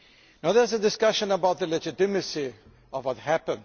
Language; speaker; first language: English; non-native, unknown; German